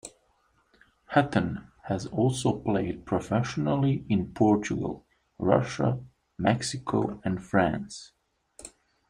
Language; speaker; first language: English; native; English